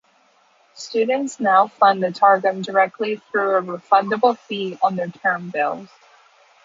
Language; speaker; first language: English; native; English